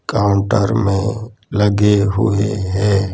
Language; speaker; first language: Hindi; non-native, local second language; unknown